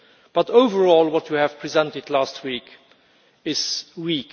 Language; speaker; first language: English; non-native, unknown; German